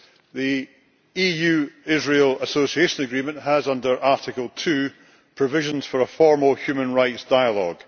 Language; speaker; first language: English; native; English